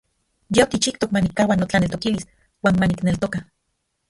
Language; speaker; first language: Central Puebla Nahuatl; non-native, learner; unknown